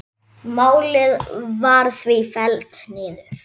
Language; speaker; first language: Icelandic; native; Icelandic